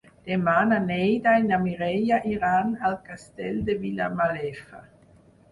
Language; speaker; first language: Catalan; non-native, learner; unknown